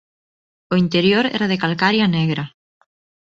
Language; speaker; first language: Galician; non-native, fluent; Spanish